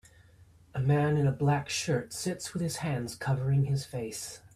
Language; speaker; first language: English; native; English